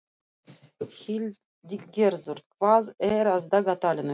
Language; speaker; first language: Icelandic; non-native, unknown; Russian